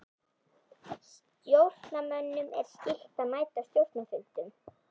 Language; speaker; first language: Icelandic; native; Icelandic